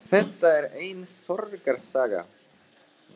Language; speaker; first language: Icelandic; non-native, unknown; Czech